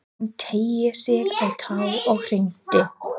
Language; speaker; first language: Icelandic; non-native, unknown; English